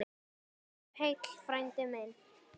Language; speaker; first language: Icelandic; native; Icelandic